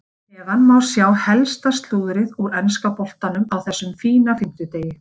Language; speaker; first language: Icelandic; native; Icelandic